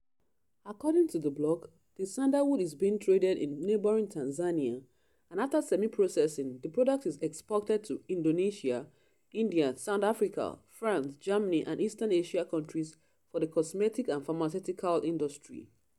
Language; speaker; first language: English; non-native, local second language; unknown